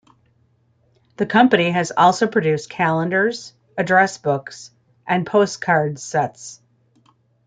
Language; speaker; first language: English; native; English